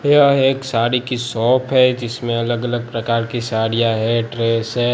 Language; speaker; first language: Hindi; non-native, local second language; Gujarati